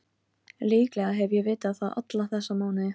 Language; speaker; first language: Icelandic; non-native, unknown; Polish